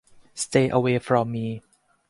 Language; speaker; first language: English; non-native, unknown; Thai